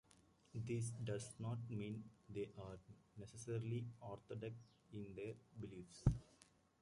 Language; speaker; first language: English; native; English